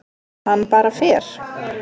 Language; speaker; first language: Icelandic; native; Icelandic